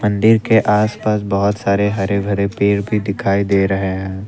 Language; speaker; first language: Hindi; non-native, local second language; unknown